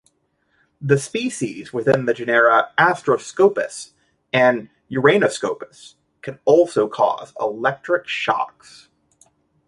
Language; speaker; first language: English; native; English